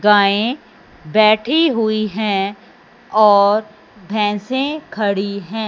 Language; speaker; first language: Hindi; non-native, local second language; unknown